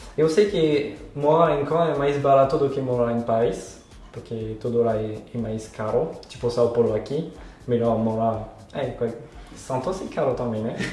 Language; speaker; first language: Portuguese; non-native, fluent; French